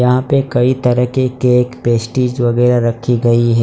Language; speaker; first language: Hindi; non-native, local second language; Gujarati